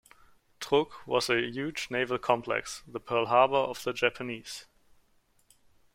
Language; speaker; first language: English; non-native, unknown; German